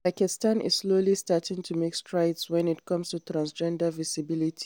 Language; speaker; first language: English; non-native, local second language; Hausa